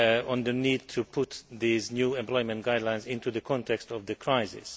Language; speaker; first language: English; non-native, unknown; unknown